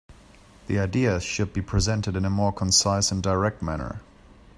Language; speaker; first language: English; native; English